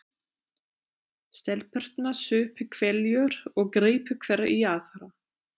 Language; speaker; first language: Icelandic; non-native, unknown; German